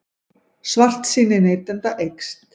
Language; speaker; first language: Icelandic; native; Icelandic